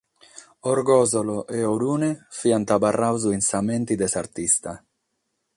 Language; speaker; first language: Sardinian; non-native, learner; Catalan